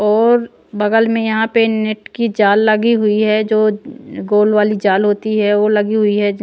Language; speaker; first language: Hindi; non-native, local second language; Punjabi